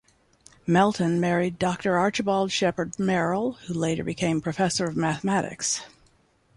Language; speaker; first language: English; native; English